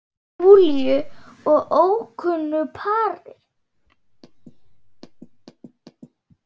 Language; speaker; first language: Icelandic; non-native, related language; Swedish